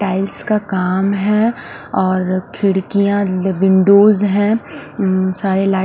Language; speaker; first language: Hindi; non-native, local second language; Punjabi